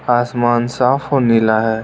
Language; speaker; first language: Hindi; non-native, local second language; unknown